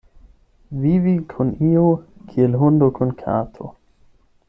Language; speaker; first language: Esperanto; non-native, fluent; German